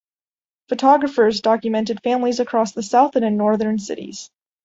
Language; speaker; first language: English; native; English